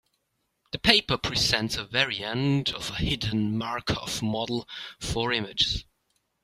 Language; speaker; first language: English; native; English